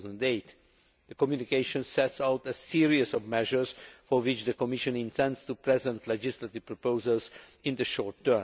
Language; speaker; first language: English; non-native, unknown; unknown